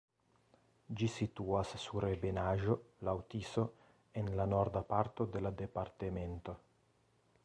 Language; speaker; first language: Esperanto; non-native, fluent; Italian